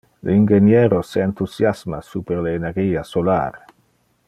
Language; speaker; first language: Interlingua; non-native, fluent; Dutch